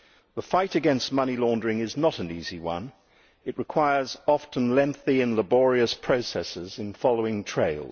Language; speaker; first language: English; native; English